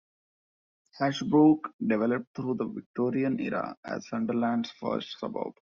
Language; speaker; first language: English; non-native, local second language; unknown